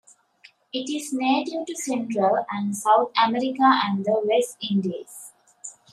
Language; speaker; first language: English; native; English